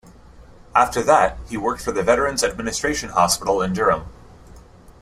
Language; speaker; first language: English; native; English